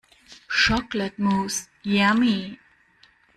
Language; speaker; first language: English; non-native, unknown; German